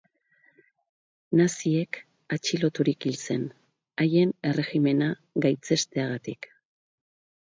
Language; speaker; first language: Basque; native; Basque